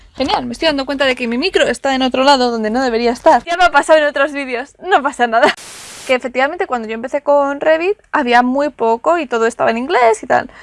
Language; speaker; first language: Spanish; native; Spanish